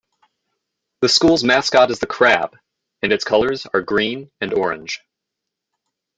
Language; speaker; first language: English; native; English